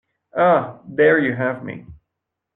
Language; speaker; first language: English; non-native, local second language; French